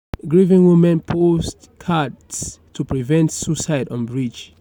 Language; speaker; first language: English; non-native, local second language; Yoruba